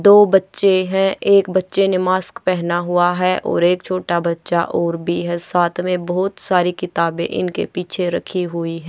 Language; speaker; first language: Hindi; native; Hindi